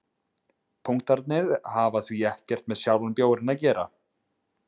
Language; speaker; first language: Icelandic; native; Icelandic